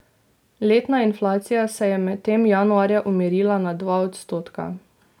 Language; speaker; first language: Slovenian; native; Slovenian